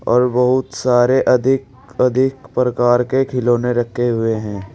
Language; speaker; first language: Hindi; native; Hindi